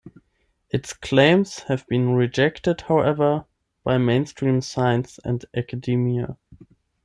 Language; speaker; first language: English; non-native, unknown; German